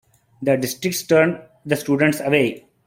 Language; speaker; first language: English; non-native, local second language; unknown